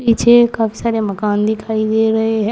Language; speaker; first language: Hindi; native; Hindi